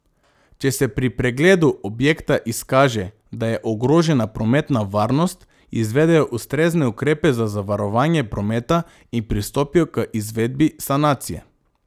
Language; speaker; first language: Slovenian; non-native, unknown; Macedonian